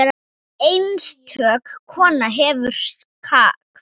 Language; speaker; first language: Icelandic; non-native, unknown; Thai